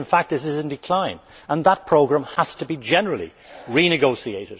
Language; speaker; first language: English; native; English